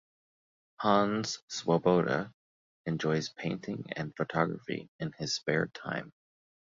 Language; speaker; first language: English; native; English